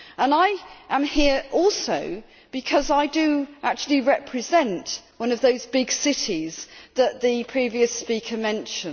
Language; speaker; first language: English; native; English